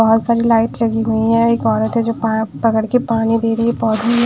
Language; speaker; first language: Hindi; non-native, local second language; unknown